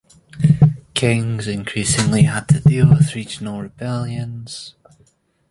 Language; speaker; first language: English; native; English